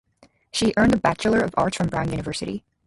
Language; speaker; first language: English; native; English